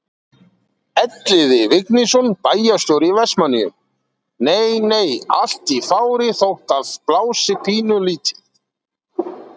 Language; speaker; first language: Icelandic; native; Icelandic